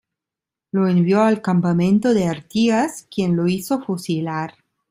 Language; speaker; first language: Spanish; non-native, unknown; Italian